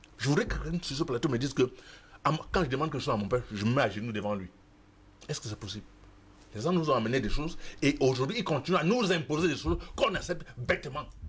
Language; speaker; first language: French; non-native, local second language; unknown